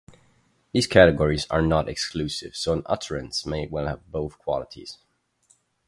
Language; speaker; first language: English; non-native, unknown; German